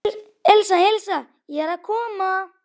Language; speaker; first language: Icelandic; native; Icelandic